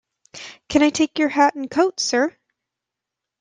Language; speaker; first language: English; native; English